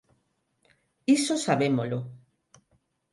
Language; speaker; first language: Galician; non-native, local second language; Spanish